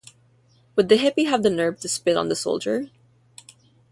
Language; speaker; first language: English; non-native, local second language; Filipino